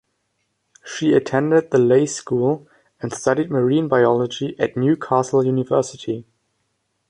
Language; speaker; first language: English; non-native, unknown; German